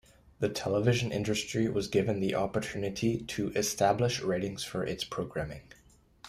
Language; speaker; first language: English; native; English